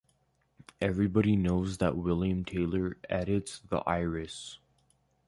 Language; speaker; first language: English; native; English